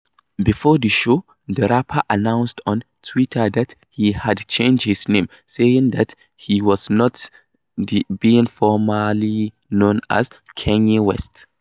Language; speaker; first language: English; non-native, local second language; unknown